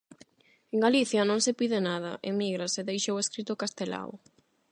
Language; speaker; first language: Galician; non-native, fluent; Spanish